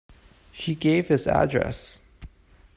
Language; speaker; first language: English; non-native, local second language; Cantonese